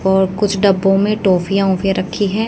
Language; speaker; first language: Hindi; native; Hindi